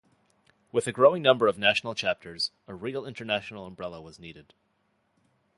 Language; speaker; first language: English; native; English